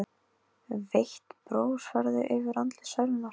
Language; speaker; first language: Icelandic; non-native, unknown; Polish